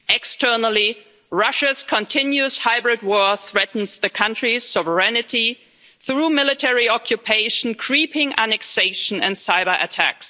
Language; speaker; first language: English; non-native, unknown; German